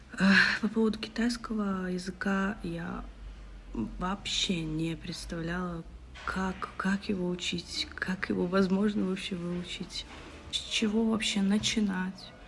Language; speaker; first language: Russian; native; Russian